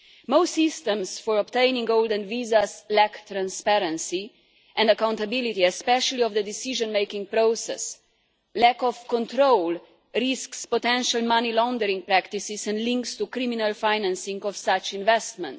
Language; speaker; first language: English; non-native, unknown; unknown